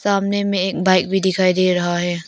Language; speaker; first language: Hindi; non-native, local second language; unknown